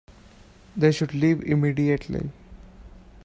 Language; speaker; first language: English; non-native, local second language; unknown